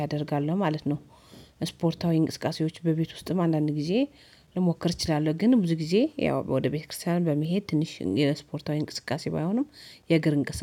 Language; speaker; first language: Amharic; native; Amharic